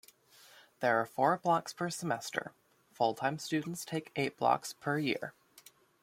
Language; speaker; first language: English; native; English